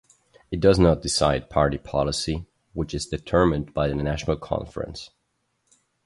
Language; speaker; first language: English; non-native, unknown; German